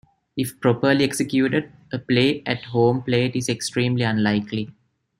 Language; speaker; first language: English; non-native, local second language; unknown